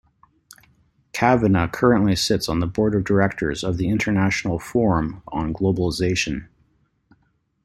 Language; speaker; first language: English; native; English